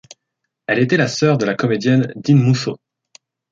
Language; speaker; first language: French; native; French